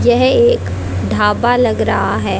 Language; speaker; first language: Hindi; native; Hindi